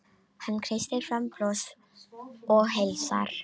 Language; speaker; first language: Icelandic; non-native, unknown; Romanian